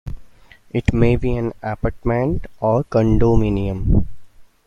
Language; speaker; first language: English; native; English